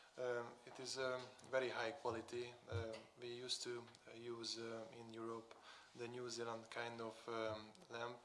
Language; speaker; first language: English; non-native, fluent; Hungarian